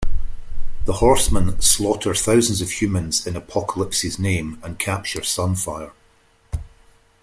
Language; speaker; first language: English; native; English